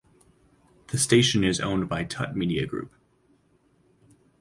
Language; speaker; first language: English; native; English